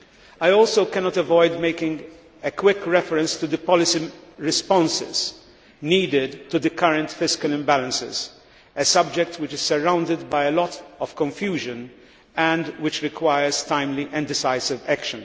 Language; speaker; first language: English; non-native, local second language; Maltese